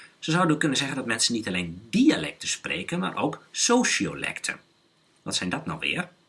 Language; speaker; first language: Dutch; native; Dutch